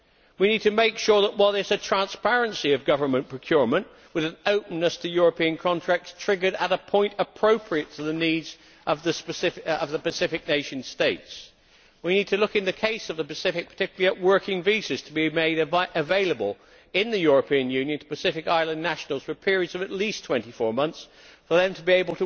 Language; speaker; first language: English; native; English